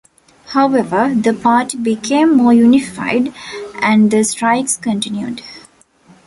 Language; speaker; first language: English; non-native, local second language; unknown